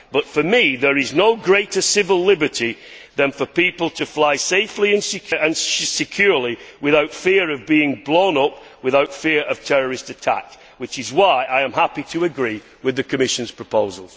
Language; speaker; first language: English; native; English